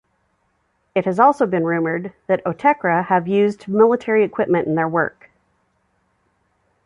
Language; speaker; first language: English; native; English